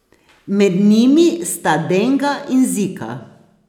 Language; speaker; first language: Slovenian; native; Slovenian